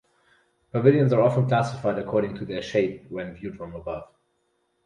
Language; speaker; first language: English; non-native, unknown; German